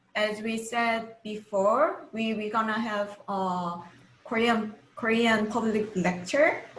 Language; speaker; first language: English; non-native, fluent; Korean